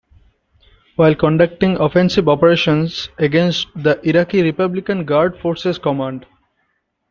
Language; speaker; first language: English; non-native, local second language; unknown